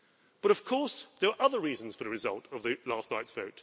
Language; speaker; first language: English; native; English